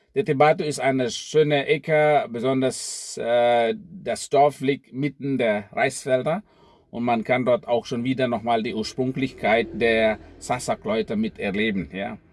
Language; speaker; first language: German; non-native, fluent; Indonesian